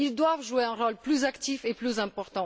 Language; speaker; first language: French; non-native, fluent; Bulgarian